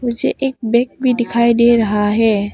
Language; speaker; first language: Hindi; non-native, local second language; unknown